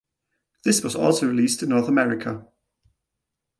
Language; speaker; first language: English; non-native, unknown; German